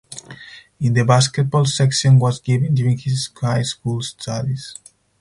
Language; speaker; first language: English; non-native, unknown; Spanish